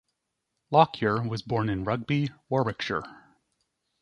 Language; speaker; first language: English; native; English